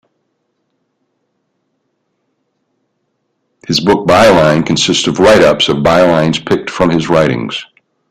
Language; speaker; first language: English; native; English